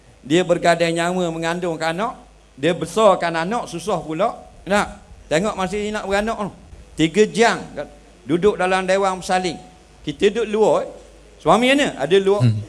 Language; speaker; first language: Malay; native; Malay